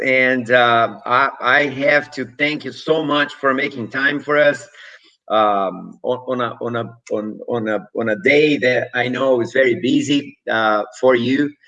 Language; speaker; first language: English; non-native, fluent; Portuguese